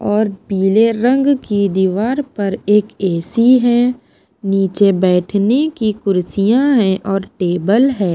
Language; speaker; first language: Hindi; non-native, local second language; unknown